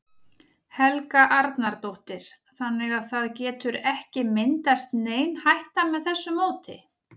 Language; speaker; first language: Icelandic; native; Icelandic